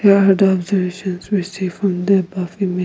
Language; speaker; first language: English; non-native, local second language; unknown